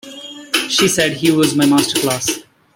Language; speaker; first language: English; non-native, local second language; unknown